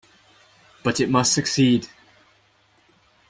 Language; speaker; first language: English; native; English